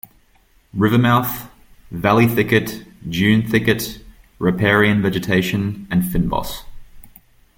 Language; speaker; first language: English; native; English